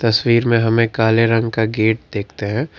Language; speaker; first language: Hindi; non-native, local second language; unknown